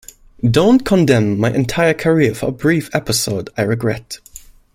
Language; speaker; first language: English; non-native, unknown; German